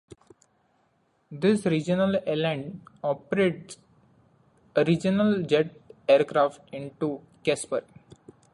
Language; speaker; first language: English; non-native, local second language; Marathi